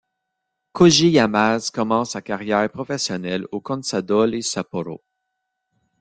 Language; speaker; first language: French; native; French